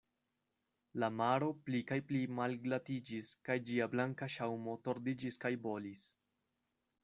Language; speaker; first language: Esperanto; non-native, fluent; Spanish